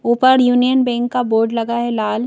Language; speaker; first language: Hindi; native; Hindi